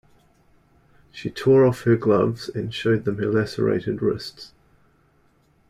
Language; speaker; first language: English; native; English